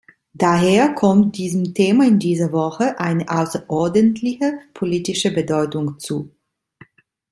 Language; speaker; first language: German; non-native, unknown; Italian